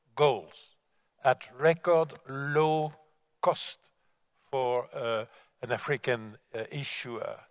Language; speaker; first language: English; non-native, fluent; French